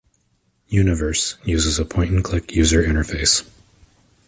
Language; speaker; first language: English; native; English